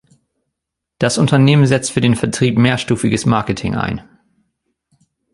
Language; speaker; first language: German; native; German